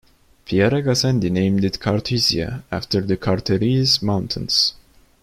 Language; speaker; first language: English; non-native, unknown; Turkish